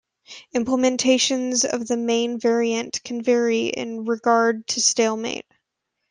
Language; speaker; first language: English; native; English